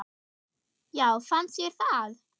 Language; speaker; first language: Icelandic; non-native, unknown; German